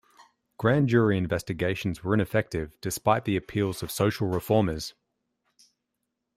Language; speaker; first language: English; native; English